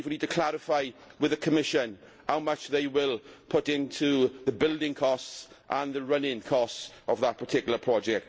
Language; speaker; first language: English; native; English